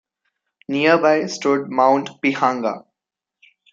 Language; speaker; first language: English; non-native, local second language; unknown